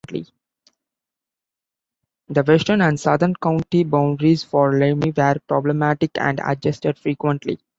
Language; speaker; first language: English; non-native, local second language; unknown